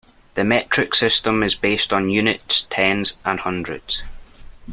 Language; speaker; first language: English; native; English